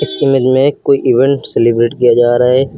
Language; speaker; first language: Hindi; native; Hindi